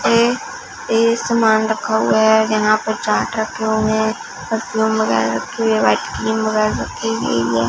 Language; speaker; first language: Hindi; non-native, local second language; Punjabi